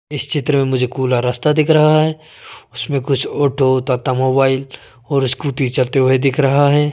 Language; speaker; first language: Hindi; non-native, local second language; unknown